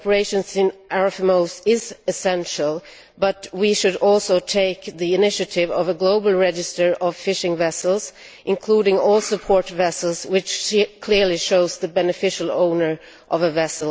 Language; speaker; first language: English; non-native, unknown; Swedish